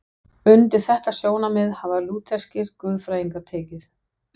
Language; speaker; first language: Icelandic; non-native, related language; Danish